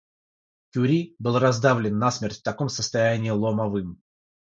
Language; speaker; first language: Russian; non-native, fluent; Georgian